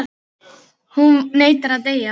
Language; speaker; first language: Icelandic; non-native, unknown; Filipino